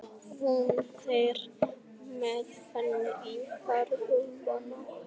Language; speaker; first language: Icelandic; native; Icelandic